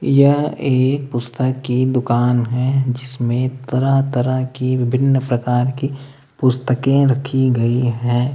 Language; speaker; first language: Hindi; native; Hindi